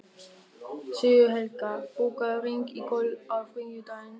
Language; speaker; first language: Icelandic; non-native, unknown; German